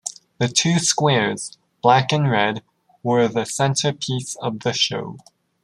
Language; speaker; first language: English; native; English